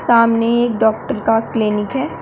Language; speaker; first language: Hindi; native; Hindi